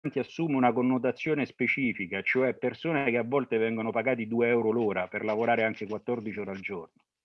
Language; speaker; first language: Italian; early bilingual, other home language; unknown